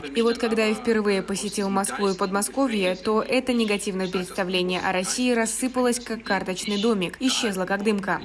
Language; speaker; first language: Russian; non-native, fluent; German